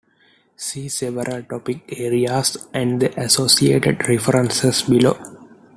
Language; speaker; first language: English; non-native, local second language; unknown